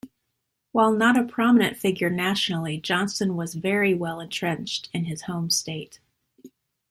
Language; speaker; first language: English; native; English